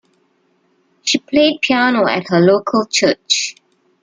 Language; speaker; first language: English; non-native, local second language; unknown